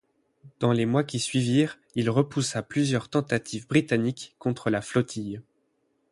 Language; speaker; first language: French; native; French